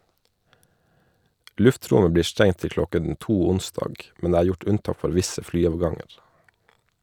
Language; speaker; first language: Norwegian; native; Norwegian